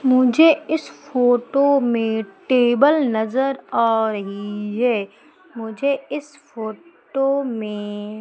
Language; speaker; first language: Hindi; native; Hindi